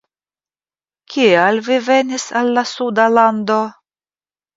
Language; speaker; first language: Esperanto; non-native, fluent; Russian